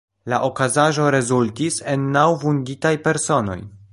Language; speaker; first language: Esperanto; non-native, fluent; Polish